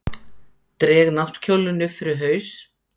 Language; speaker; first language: Icelandic; native; Icelandic